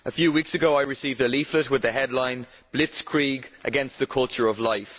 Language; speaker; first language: English; native; English